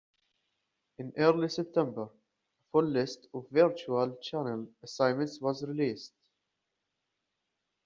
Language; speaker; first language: English; native; English